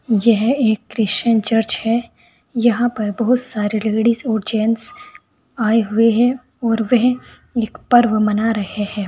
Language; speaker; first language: Hindi; native; Hindi